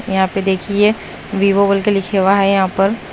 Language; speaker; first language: Hindi; non-native, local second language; Punjabi